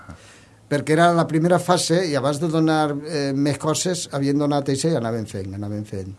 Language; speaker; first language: Catalan; non-native, local second language; Spanish